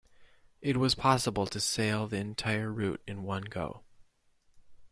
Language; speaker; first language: English; native; English